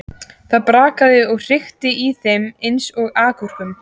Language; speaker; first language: Icelandic; native; Icelandic